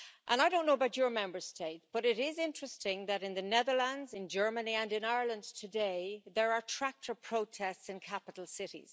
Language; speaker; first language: English; native; English